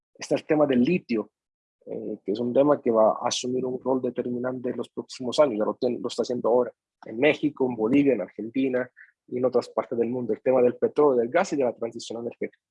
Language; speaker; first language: Spanish; non-native, fluent; Italian